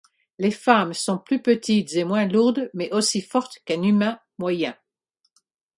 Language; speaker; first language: French; non-native, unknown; English